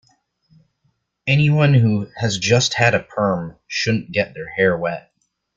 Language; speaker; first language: English; native; English